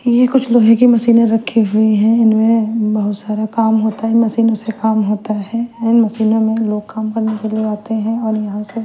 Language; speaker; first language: Hindi; non-native, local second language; Punjabi